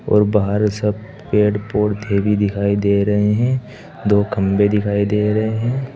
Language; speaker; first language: Hindi; native; Hindi